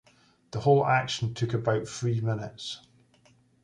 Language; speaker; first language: English; native; English